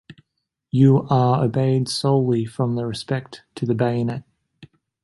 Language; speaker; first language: English; native; English